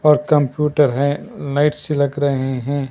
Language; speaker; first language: Hindi; non-native, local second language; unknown